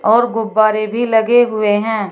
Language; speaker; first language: Hindi; native; Hindi